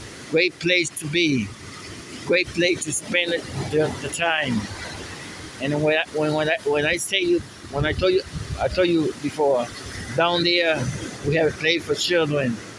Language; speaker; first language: English; non-native, local second language; Spanish